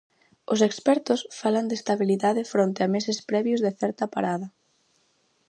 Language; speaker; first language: Galician; native; Galician